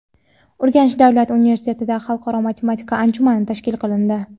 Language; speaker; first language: Uzbek; non-native, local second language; Kara-Kalpak